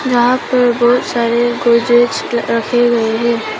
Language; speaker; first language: Hindi; non-native, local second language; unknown